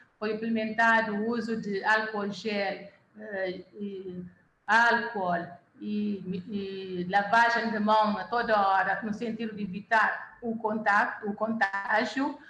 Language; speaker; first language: Portuguese; native; Portuguese